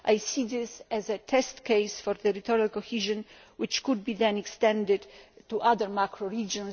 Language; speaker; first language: English; non-native, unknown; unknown